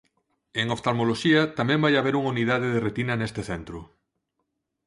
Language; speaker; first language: Galician; non-native, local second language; Spanish